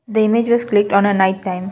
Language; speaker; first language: English; non-native, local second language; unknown